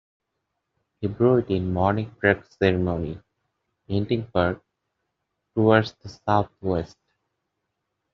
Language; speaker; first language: English; native; English